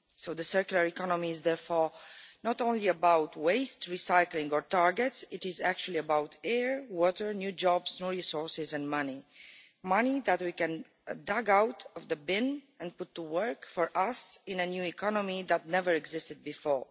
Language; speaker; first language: English; non-native, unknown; Romanian